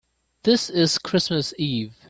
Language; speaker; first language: English; non-native, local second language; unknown